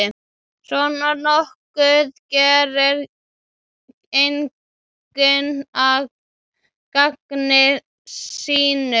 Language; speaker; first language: Icelandic; native; Icelandic